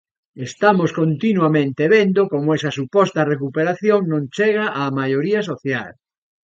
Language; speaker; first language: Galician; native; Galician